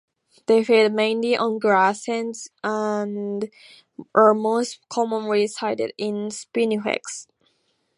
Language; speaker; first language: English; native; English